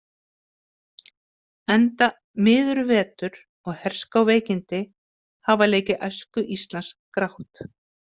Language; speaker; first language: Icelandic; native; Icelandic